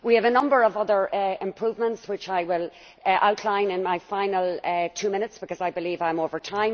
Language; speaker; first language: English; native; English